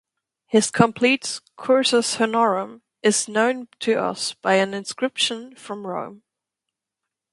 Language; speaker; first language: English; non-native, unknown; German